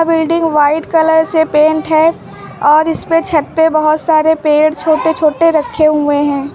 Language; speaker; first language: Hindi; native; Hindi